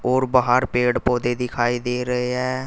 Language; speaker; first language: Hindi; native; Hindi